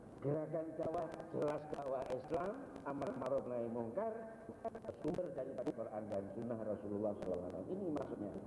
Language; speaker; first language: Indonesian; non-native, local second language; Javanese